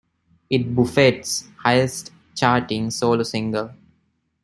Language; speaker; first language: English; non-native, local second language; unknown